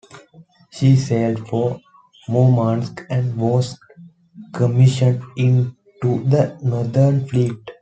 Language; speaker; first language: English; non-native, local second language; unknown